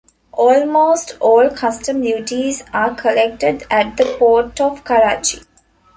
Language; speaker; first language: English; non-native, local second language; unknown